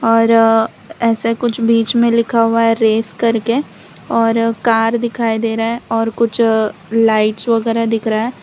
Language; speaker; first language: Hindi; non-native, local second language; Gujarati